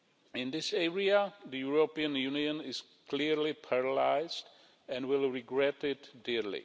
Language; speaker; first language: English; non-native, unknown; Czech